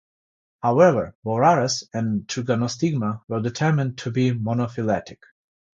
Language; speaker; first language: English; non-native, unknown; Georgian